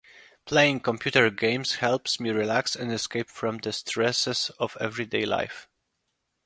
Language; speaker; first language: English; non-native, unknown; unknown